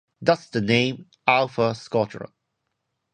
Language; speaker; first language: English; non-native, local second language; Cantonese